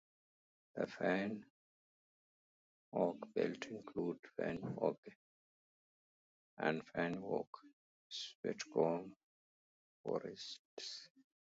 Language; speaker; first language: English; non-native, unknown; Pashto